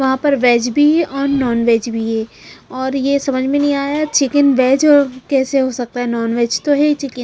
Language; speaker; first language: Hindi; non-native, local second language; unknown